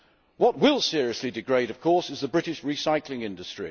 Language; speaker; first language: English; native; English